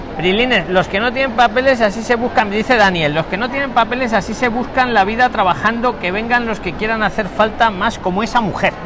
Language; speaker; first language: Spanish; native; Spanish